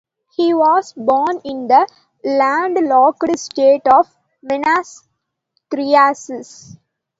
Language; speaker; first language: English; non-native, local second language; Tamil